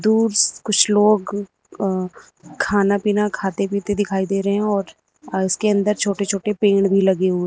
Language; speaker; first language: Hindi; native; Hindi